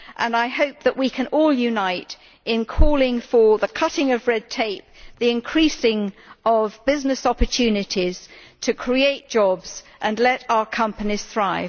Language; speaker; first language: English; native; English